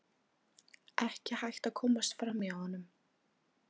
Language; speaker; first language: Icelandic; non-native, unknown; Polish